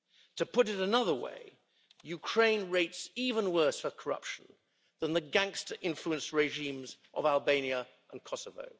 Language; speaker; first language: English; native; English